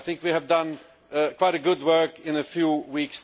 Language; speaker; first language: English; non-native, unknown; Swedish